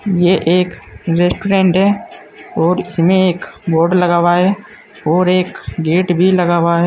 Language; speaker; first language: Hindi; native; Hindi